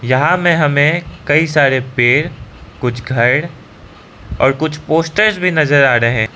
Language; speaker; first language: Hindi; non-native, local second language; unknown